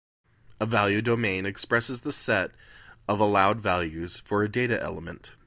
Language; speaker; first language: English; native; English